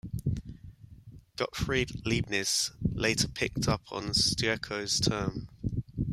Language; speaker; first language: English; native; English